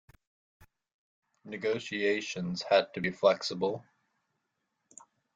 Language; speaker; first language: English; native; English